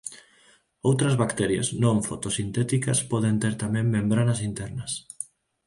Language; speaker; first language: Galician; non-native, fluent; Spanish